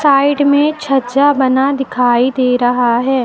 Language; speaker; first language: Hindi; native; Hindi